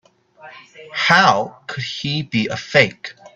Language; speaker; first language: English; native; English